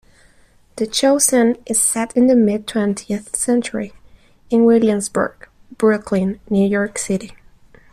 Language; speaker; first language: English; non-native, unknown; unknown